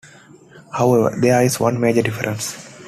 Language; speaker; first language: English; non-native, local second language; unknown